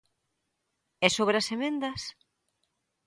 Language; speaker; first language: Galician; native; Galician